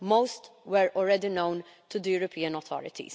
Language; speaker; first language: English; non-native, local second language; Maltese